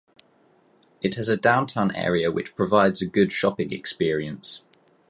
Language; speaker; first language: English; native; English